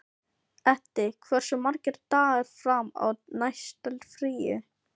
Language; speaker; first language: Icelandic; non-native, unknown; Filipino